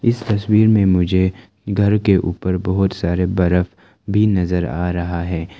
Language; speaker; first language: Hindi; non-native, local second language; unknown